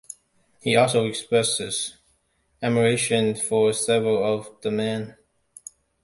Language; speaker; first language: English; non-native, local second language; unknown